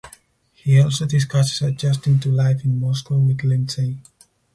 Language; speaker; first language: English; non-native, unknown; Spanish